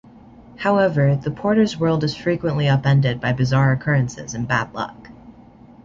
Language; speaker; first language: English; native; English